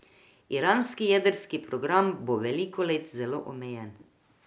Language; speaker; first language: Slovenian; non-native, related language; Croatian